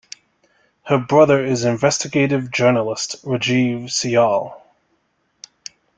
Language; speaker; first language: English; native; English